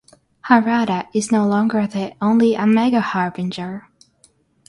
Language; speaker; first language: English; non-native, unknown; Russian